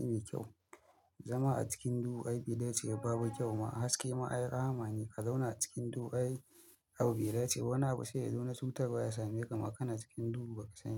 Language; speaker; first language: Hausa; native; Hausa